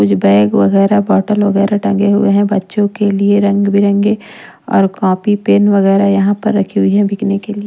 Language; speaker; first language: Hindi; non-native, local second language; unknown